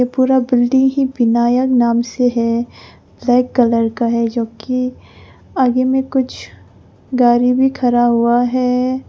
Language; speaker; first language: Hindi; early bilingual, other home language; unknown